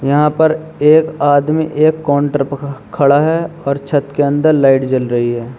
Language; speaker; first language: Hindi; native; Hindi